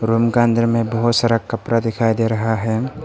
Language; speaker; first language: Hindi; early bilingual, other home language; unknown